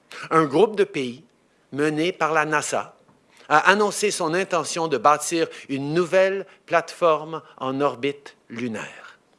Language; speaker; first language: French; early bilingual, heritage; French